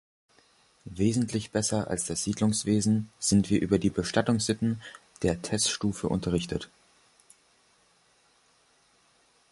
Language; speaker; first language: German; native; German